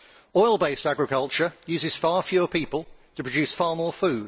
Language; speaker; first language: English; native; English